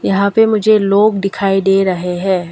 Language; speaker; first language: Hindi; non-native, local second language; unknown